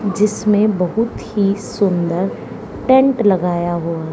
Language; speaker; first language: Hindi; native; Hindi